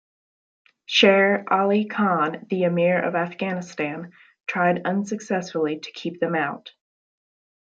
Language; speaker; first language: English; native; English